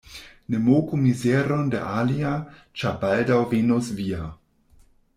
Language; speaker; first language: Esperanto; non-native, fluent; German